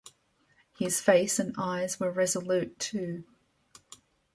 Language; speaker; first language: English; native; English